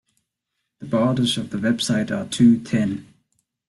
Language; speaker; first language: English; non-native, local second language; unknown